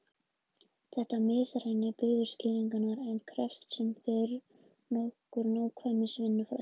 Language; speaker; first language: Icelandic; native; Icelandic